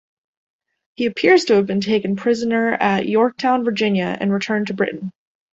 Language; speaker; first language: English; native; English